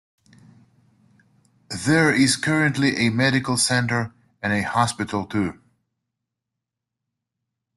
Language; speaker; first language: English; native; English